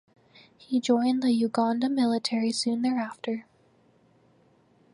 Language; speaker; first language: English; native; English